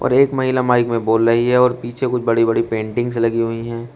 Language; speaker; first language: Hindi; native; Hindi